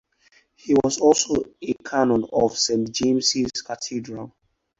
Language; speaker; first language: English; non-native, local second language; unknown